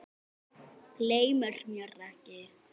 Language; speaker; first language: Icelandic; native; Icelandic